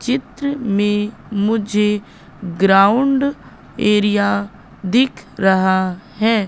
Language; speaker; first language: Hindi; native; Hindi